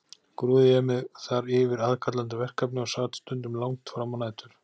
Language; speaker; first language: Icelandic; native; Icelandic